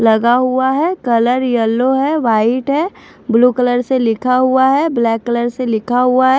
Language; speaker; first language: Hindi; non-native, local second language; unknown